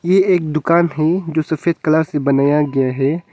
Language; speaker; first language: Hindi; non-native, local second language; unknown